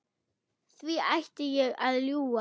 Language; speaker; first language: Icelandic; non-native, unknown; German